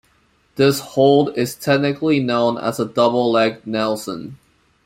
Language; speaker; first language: English; non-native, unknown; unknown